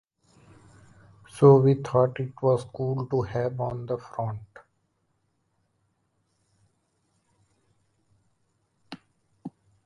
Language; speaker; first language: English; non-native, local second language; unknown